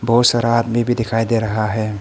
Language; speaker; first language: Hindi; non-native, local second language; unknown